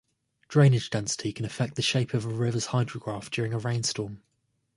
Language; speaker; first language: English; native; English